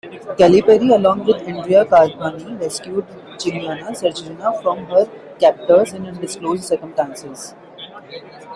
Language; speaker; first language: English; non-native, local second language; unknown